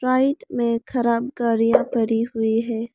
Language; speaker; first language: Hindi; non-native, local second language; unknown